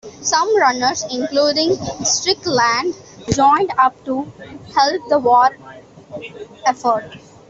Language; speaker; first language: English; non-native, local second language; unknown